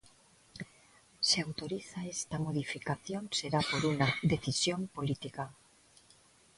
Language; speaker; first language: Galician; non-native, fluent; Spanish